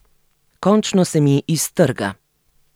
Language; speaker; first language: Slovenian; native; Slovenian